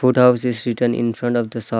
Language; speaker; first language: English; non-native, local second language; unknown